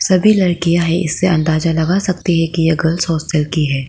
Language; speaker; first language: Hindi; non-native, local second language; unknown